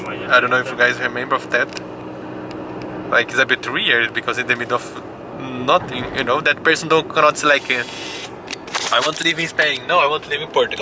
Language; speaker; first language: English; non-native, learner; Portuguese